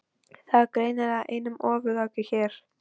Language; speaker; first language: Icelandic; non-native, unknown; Polish